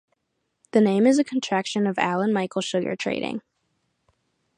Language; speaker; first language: English; native; English